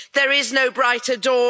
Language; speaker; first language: English; native; English